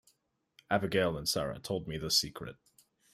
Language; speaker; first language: English; native; English